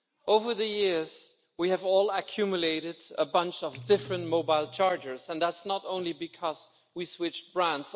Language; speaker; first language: English; non-native, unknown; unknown